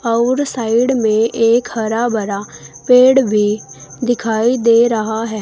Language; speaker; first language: Hindi; native; Hindi